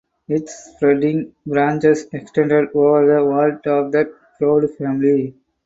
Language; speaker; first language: English; non-native, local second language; Tamil